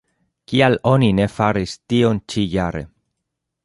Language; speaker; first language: Esperanto; non-native, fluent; Spanish